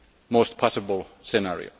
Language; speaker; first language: English; non-native, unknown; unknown